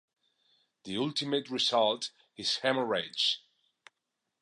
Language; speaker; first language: English; non-native, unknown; Spanish